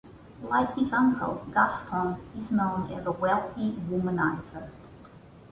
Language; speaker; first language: English; non-native, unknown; Portuguese